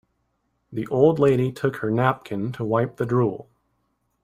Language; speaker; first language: English; native; English